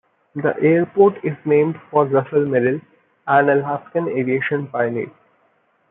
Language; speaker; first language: English; non-native, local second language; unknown